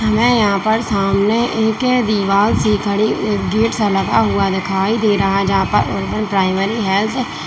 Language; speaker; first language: Hindi; native; Hindi